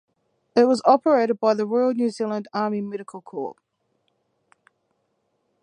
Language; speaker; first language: English; native; English